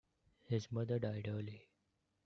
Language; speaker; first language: English; non-native, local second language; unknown